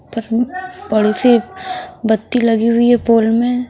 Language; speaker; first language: Hindi; non-native, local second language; Punjabi